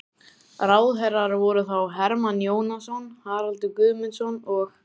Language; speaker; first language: Icelandic; native; Icelandic